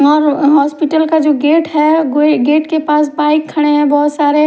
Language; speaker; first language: Hindi; non-native, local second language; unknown